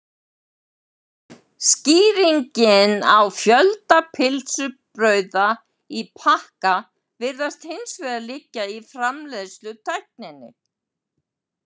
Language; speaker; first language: Icelandic; native; Icelandic